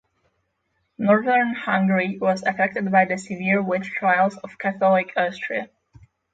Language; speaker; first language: English; non-native, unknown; Polish